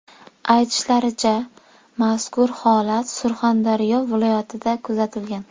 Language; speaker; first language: Uzbek; native; Uzbek